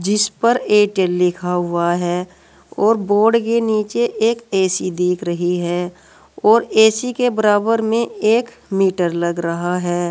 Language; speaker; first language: Hindi; native; Hindi